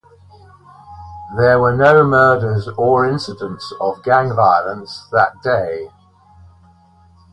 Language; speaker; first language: English; native; English